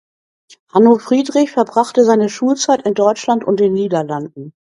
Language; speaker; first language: German; native; German